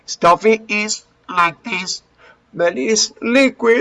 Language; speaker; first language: English; non-native, fluent; Spanish